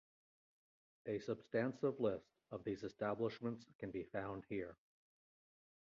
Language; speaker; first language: English; native; English